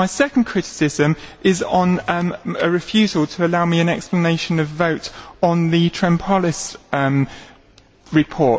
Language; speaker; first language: English; native; English